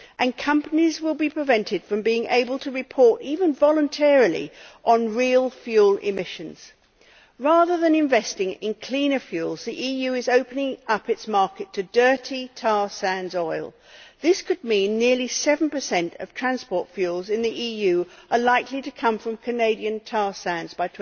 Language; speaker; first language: English; native; English